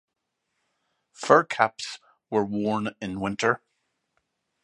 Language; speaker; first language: English; native; English